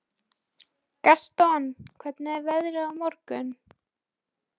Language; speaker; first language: Icelandic; non-native, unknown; Polish